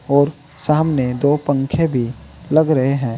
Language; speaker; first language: Hindi; native; Hindi